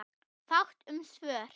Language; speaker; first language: Icelandic; non-native, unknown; German